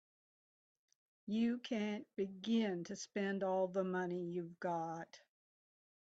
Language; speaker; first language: English; native; English